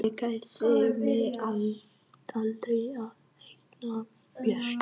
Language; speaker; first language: Icelandic; non-native, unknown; Vietnamese